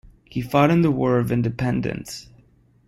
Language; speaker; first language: English; non-native, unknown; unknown